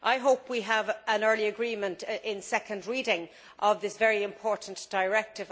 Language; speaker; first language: English; native; English